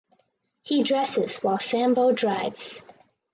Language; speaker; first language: English; native; English